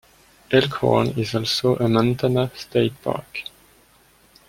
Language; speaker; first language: English; non-native, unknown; French